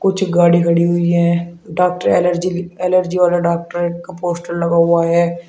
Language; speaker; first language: Hindi; native; Hindi